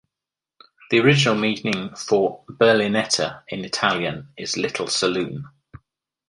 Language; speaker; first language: English; native; English